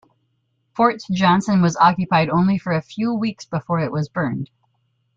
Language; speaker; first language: English; native; English